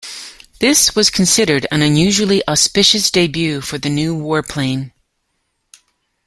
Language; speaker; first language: English; native; English